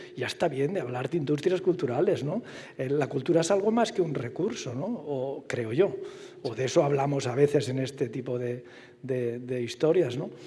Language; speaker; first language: Spanish; native; Spanish